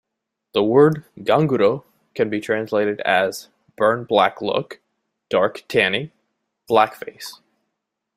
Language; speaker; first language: English; native; English